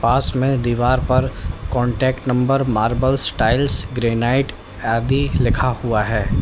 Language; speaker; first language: Hindi; native; Hindi